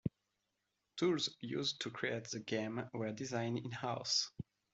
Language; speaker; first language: English; non-native, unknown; French